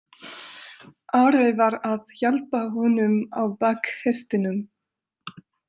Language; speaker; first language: Icelandic; non-native, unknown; French